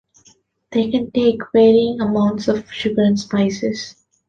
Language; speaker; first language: English; non-native, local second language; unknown